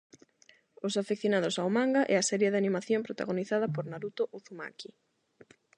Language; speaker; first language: Galician; non-native, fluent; Spanish